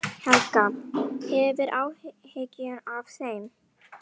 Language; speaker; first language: Icelandic; non-native, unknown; Indonesian